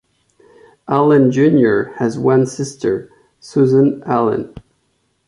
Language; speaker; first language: English; non-native, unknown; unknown